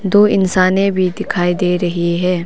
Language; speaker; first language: Hindi; non-native, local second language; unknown